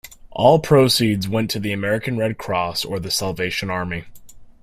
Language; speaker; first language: English; native; English